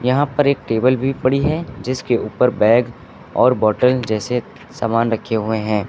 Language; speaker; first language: Hindi; native; Hindi